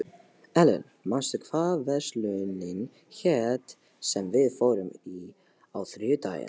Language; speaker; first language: Icelandic; non-native, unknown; Polish